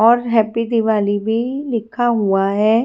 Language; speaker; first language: Hindi; non-native, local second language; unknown